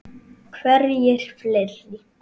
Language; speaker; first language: Icelandic; native; Icelandic